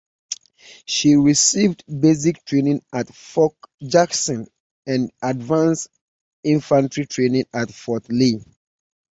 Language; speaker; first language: English; native; English